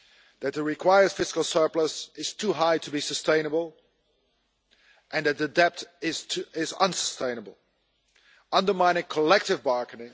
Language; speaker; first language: English; non-native, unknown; Dutch